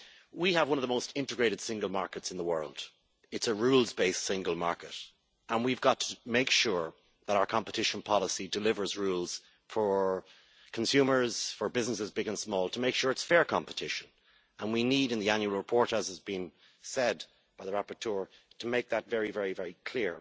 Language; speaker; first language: English; native; English